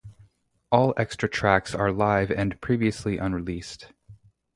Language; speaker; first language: English; native; English